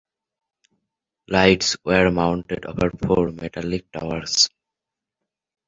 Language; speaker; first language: English; non-native, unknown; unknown